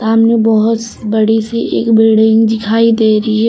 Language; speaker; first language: Hindi; native; Hindi